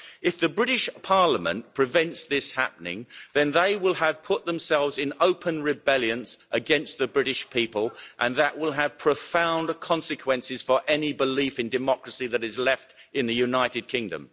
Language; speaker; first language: English; native; English